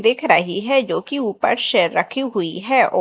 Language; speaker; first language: Hindi; native; Hindi